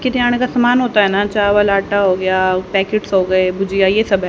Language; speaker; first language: Hindi; native; Hindi